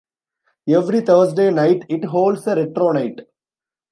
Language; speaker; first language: English; non-native, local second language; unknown